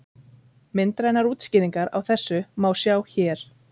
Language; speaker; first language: Icelandic; native; Icelandic